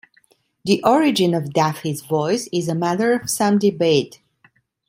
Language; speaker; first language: English; non-native, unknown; Italian